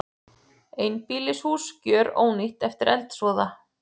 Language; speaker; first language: Icelandic; native; Icelandic